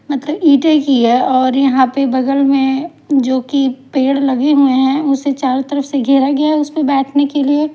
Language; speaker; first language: Hindi; non-native, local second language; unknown